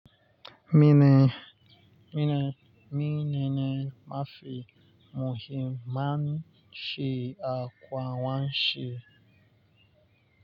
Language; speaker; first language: Hausa; non-native, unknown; Yoruba